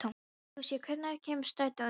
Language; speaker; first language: Icelandic; non-native, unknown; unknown